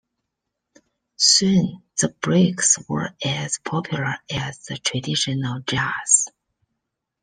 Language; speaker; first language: English; non-native, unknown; Chinese